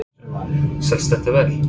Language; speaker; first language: Icelandic; non-native, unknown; English